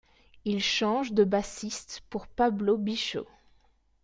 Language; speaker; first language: French; native; French